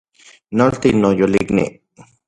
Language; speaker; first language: Central Puebla Nahuatl; non-native, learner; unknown